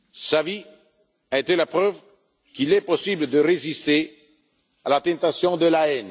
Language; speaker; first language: French; non-native, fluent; Italian